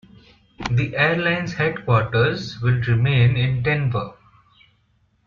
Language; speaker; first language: English; non-native, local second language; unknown